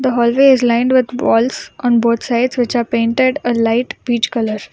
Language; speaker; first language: English; non-native, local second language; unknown